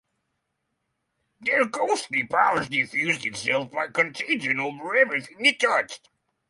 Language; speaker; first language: English; non-native, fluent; Norwegian